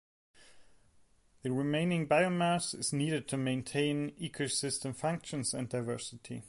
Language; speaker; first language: English; non-native, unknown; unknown